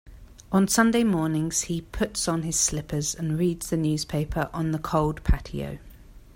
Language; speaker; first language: English; native; English